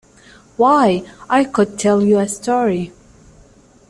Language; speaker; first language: English; native; English